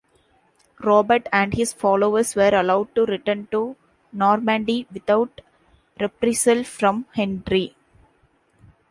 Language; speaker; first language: English; non-native, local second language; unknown